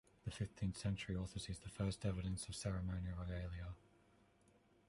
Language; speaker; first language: English; non-native, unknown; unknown